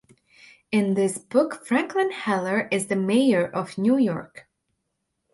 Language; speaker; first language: English; non-native, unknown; Latvian